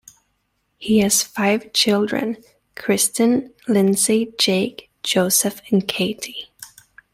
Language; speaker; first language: English; native; English